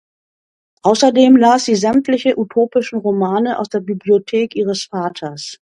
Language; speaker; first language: German; native; German